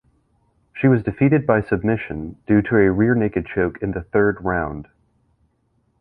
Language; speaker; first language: English; native; English